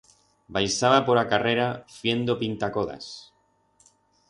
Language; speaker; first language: Aragonese; non-native, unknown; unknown